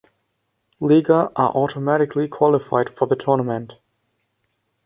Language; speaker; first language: English; non-native, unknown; German